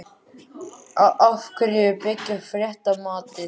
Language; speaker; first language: Icelandic; native; Icelandic